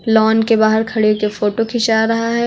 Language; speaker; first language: Hindi; native; Hindi